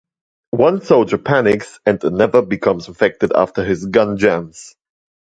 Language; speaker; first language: English; non-native, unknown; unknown